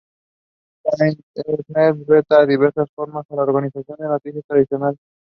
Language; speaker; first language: English; non-native, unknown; Spanish